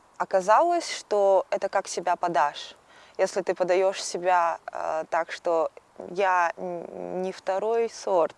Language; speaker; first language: Russian; native; Russian